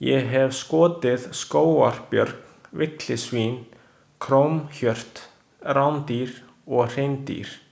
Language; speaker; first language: Icelandic; non-native, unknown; Chinese